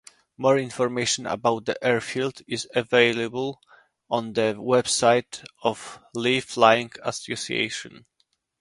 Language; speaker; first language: English; non-native, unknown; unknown